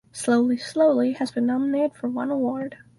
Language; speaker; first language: English; native; English